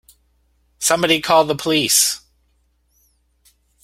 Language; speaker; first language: English; native; English